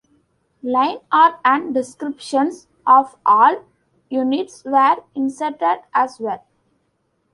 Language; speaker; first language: English; non-native, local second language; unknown